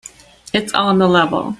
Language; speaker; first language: English; native; English